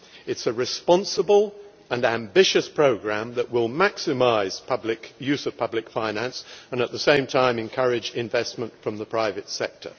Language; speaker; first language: English; native; English